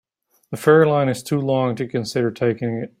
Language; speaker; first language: English; native; English